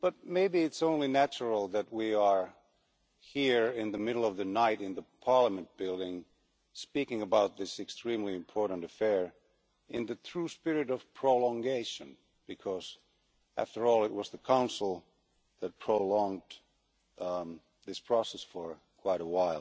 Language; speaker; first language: English; non-native, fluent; Finnish